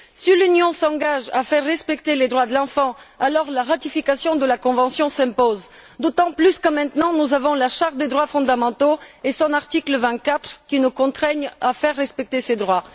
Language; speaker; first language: French; non-native, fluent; Bulgarian